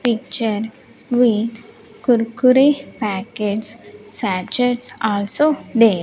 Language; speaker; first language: English; non-native, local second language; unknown